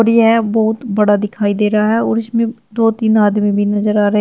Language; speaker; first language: Hindi; native; Hindi